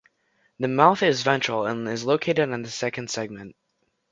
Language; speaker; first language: English; native; English